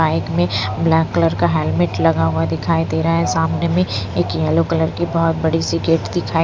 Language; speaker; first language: Hindi; non-native, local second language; Punjabi